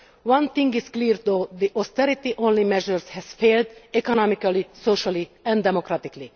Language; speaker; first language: English; non-native, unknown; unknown